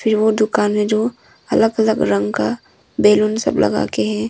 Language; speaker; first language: Hindi; non-native, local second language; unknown